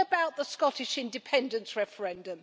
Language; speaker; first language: English; native; English